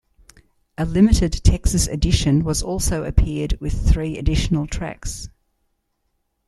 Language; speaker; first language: English; native; English